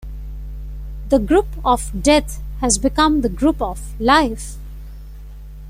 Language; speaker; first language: English; non-native, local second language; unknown